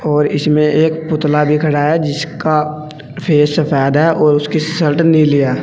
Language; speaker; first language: Hindi; native; Hindi